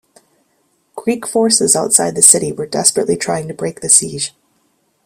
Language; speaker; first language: English; native; English